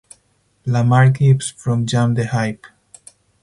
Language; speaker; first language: English; non-native, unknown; Spanish